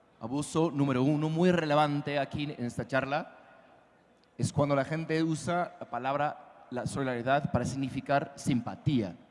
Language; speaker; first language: Spanish; non-native, fluent; English